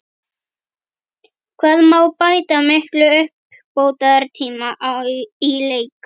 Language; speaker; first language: Icelandic; native; Icelandic